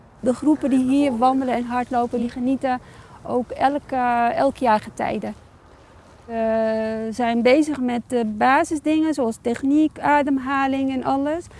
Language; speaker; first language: Dutch; early bilingual, other home language; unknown